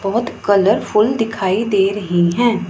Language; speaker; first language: Hindi; non-native, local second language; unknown